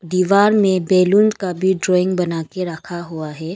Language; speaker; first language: Hindi; non-native, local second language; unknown